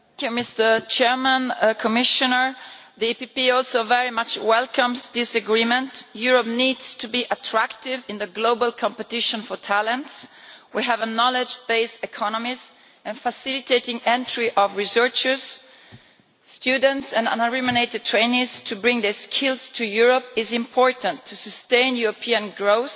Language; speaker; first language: English; non-native, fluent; Italian